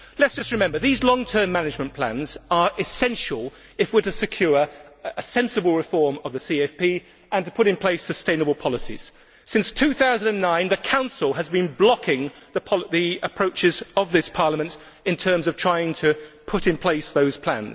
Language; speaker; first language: English; native; English